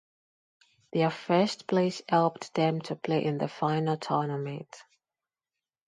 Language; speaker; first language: English; non-native, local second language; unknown